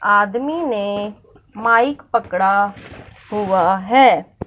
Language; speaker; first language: Hindi; non-native, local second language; Punjabi